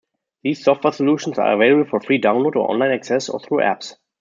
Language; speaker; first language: English; non-native, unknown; German